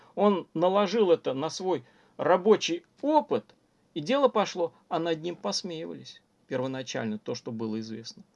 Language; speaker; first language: Russian; native; Russian